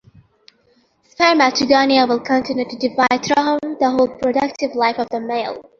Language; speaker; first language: English; non-native, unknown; Bangla